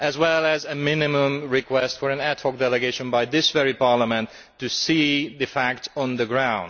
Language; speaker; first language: English; non-native, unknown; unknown